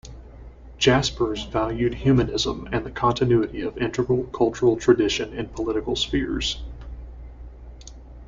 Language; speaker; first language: English; native; English